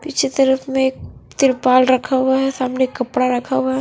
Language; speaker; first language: Hindi; non-native, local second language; Punjabi